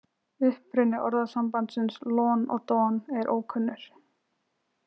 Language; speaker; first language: Icelandic; native; Icelandic